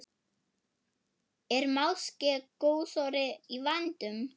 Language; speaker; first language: Icelandic; non-native, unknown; German